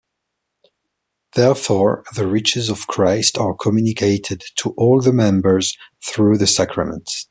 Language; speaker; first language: English; non-native, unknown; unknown